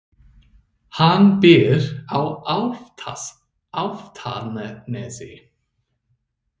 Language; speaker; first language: Icelandic; non-native, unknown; English